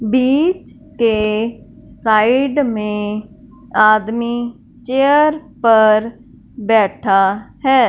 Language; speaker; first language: Hindi; non-native, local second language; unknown